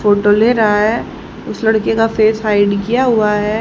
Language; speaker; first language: Hindi; native; Hindi